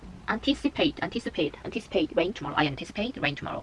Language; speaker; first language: English; non-native, learner; Korean